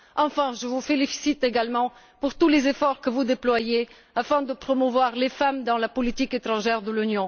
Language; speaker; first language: French; non-native, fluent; Bulgarian